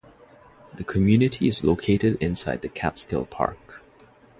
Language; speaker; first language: English; non-native, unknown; Bangla